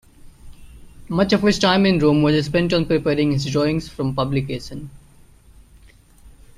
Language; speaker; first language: English; non-native, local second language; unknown